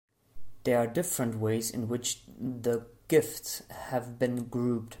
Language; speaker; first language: English; non-native, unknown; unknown